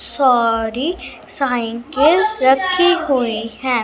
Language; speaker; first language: Hindi; non-native, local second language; Punjabi